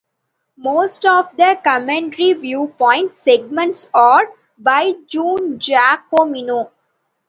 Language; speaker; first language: English; non-native, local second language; Tamil